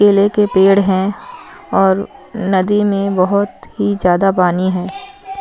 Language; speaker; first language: Hindi; non-native, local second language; Punjabi